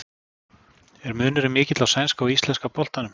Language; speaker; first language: Icelandic; native; Icelandic